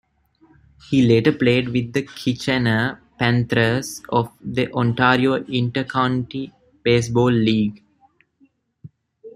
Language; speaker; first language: English; non-native, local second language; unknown